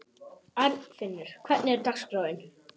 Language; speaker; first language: Icelandic; non-native, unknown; Polish